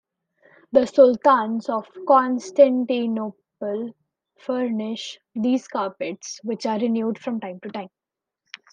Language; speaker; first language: English; non-native, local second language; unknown